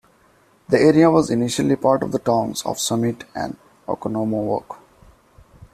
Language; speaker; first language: English; non-native, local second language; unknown